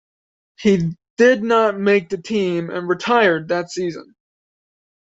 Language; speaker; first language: English; native; English